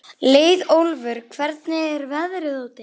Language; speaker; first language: Icelandic; native; Icelandic